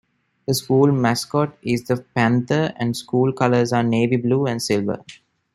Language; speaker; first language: English; non-native, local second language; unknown